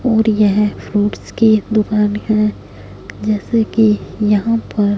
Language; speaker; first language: Hindi; non-native, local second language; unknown